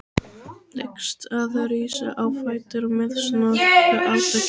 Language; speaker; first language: Icelandic; native; Icelandic